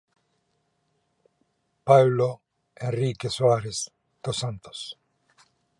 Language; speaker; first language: Italian; non-native, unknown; Norwegian